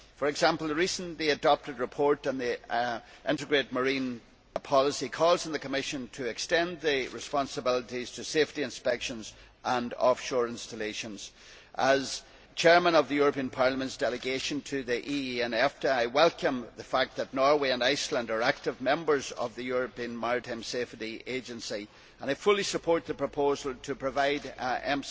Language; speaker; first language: English; native; English